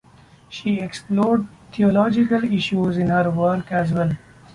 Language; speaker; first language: English; non-native, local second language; Marathi